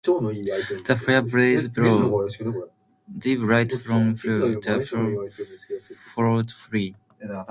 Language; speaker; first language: English; non-native, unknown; Japanese